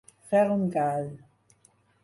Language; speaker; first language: Catalan; non-native, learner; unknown